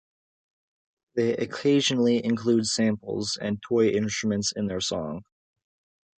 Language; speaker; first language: English; native; English